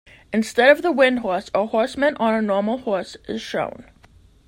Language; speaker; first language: English; native; English